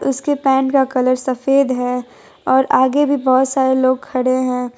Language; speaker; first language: Hindi; non-native, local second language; Gujarati